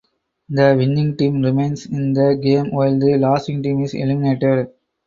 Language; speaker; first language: English; non-native, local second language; Tamil